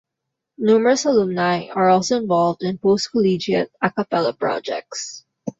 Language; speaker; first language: English; non-native, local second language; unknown